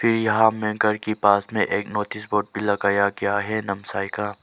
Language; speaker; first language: Hindi; non-native, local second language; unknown